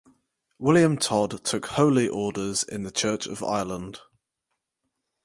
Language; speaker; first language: English; native; English